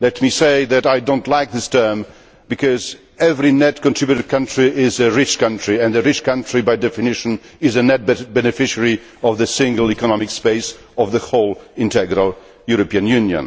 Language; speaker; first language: English; non-native, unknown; Polish